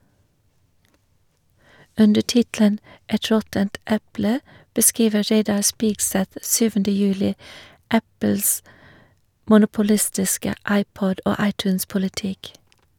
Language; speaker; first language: Norwegian; non-native, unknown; English